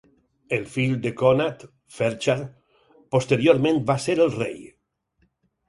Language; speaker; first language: Catalan; native; Catalan